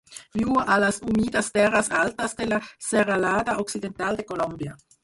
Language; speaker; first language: Catalan; non-native, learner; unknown